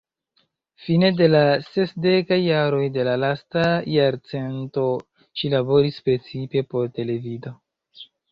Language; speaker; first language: Esperanto; non-native, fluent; Chinese